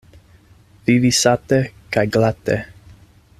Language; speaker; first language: Esperanto; non-native, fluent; English